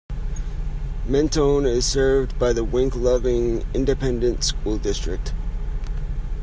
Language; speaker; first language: English; native; English